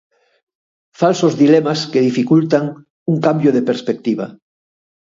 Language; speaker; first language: Galician; native; Galician